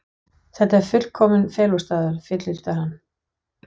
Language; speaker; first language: Icelandic; non-native, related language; Danish